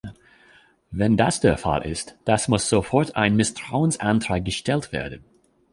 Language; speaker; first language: German; non-native, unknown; English